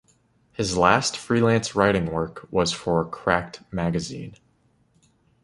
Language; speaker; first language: English; native; English